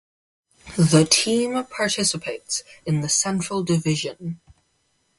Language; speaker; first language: English; native; English